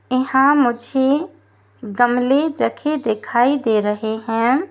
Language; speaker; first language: Hindi; native; Hindi